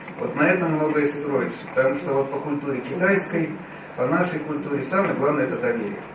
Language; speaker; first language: Russian; native; Russian